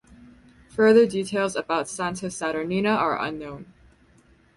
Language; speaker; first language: English; native; English